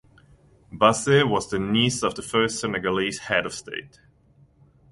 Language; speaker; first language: English; non-native, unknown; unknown